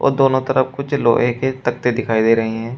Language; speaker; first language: Hindi; native; Hindi